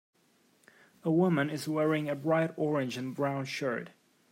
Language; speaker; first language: English; native; English